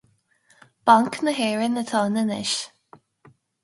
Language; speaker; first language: Irish; non-native, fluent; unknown